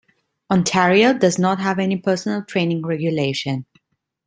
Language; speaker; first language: English; non-native, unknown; Italian